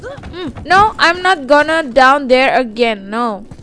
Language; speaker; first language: English; non-native, learner; Indonesian